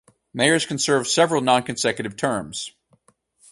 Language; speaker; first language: English; native; English